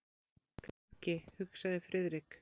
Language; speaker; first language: Icelandic; native; Icelandic